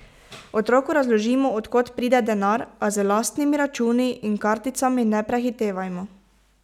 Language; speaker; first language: Slovenian; native; Slovenian